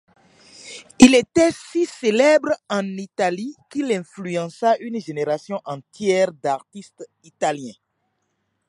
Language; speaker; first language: French; non-native, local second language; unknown